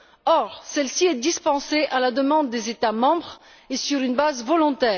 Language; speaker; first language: French; non-native, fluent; Bulgarian